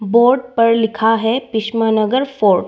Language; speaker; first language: Hindi; non-native, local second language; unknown